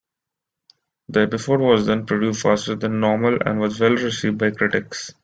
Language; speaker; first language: English; non-native, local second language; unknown